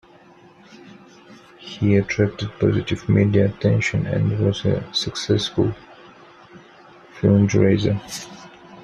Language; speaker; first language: English; non-native, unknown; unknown